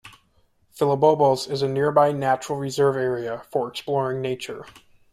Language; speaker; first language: English; native; English